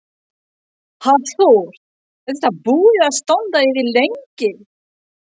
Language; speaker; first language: Icelandic; non-native, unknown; French